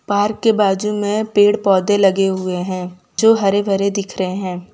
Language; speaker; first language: Hindi; non-native, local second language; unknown